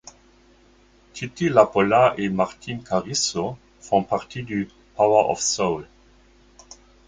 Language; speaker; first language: French; non-native, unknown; German